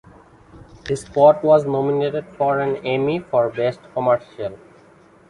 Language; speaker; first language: English; non-native, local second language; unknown